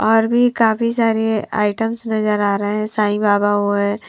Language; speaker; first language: Hindi; non-native, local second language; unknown